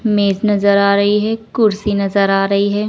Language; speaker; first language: Hindi; native; Hindi